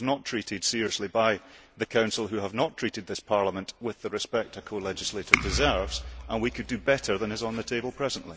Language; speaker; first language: English; early bilingual, heritage; English